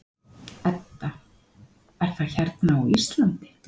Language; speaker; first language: Icelandic; native; Icelandic